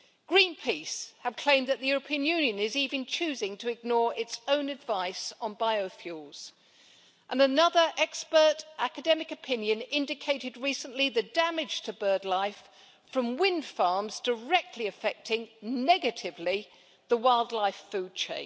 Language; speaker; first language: English; native; English